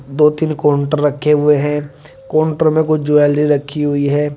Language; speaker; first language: Hindi; native; Hindi